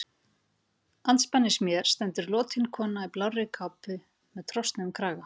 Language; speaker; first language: Icelandic; native; Icelandic